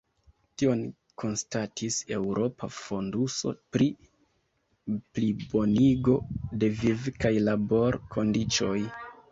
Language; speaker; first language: Esperanto; non-native, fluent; Kinyarwanda